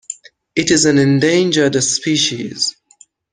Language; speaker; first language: English; non-native, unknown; Persian